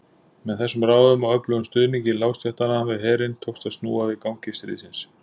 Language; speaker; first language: Icelandic; native; Icelandic